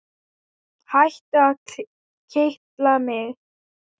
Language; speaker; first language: Icelandic; non-native, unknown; Thai